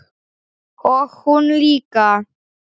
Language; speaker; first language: Icelandic; non-native, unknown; Polish